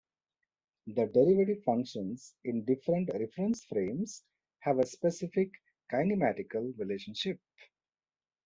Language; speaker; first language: English; non-native, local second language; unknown